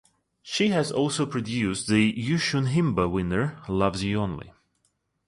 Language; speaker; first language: English; non-native, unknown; Russian